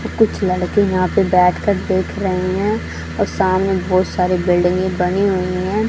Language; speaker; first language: Hindi; native; Hindi